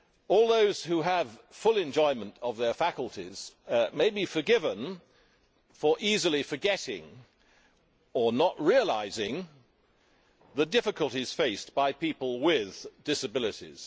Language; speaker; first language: English; native; English